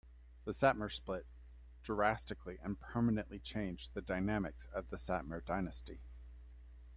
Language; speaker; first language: English; native; English